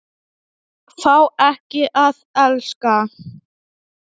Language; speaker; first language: Icelandic; non-native, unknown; Polish